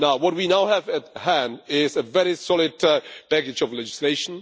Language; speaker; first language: English; non-native, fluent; Czech